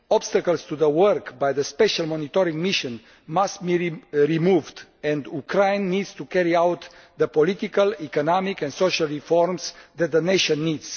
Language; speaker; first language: English; non-native, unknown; Romanian